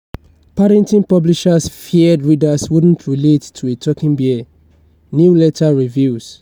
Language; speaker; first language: English; non-native, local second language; Yoruba